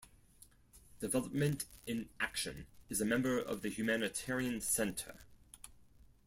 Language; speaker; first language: English; non-native, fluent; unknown